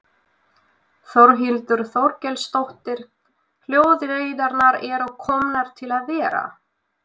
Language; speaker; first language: Icelandic; non-native, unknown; Russian